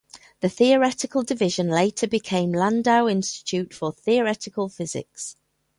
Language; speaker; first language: English; native; English